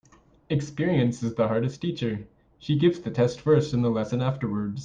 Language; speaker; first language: English; native; English